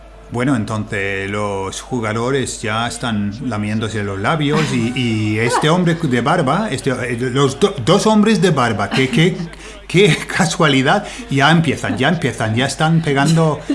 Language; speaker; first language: Spanish; non-native, fluent; English